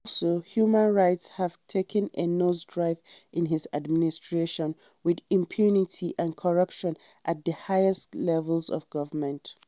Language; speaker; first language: English; non-native, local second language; Hausa